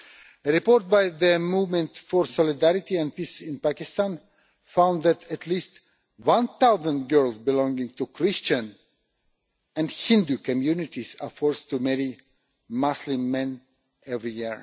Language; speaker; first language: English; non-native, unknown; Russian